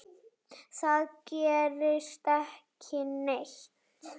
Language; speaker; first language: Icelandic; native; Icelandic